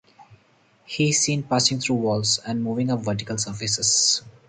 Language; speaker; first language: English; non-native, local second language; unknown